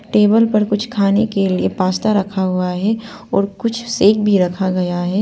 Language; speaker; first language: Hindi; non-native, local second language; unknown